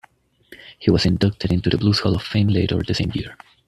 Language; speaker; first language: English; native; English